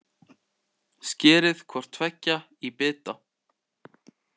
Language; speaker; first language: Icelandic; native; Icelandic